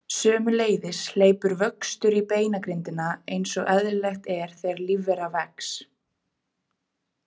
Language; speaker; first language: Icelandic; native; Icelandic